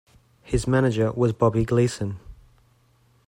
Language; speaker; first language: English; native; English